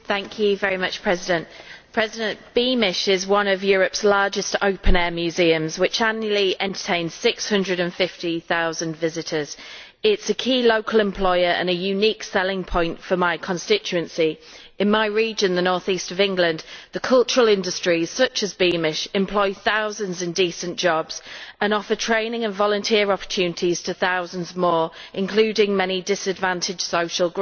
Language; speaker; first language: English; native; English